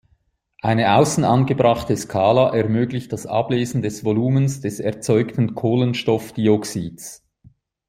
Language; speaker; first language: German; native; German